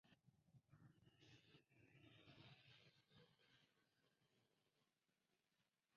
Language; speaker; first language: English; non-native, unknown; Spanish